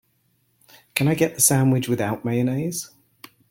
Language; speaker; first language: English; native; English